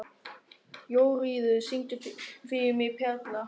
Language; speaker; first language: Icelandic; non-native, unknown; German